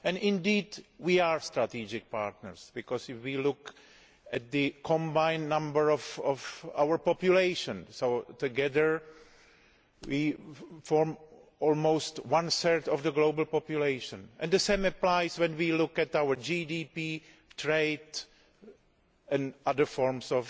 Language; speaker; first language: English; non-native, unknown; Greek